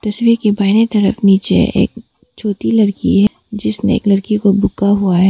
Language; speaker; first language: Hindi; non-native, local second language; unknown